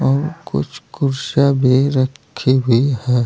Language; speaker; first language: Hindi; native; Hindi